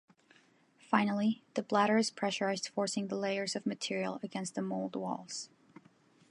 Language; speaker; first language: English; non-native, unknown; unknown